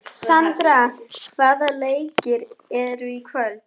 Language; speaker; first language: Icelandic; non-native, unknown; German